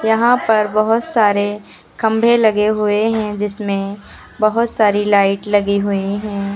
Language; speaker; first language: Hindi; native; Hindi